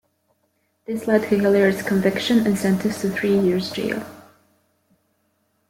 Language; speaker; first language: English; native; English